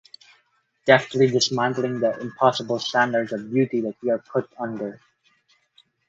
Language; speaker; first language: English; non-native, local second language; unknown